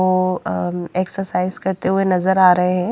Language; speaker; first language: Hindi; native; Hindi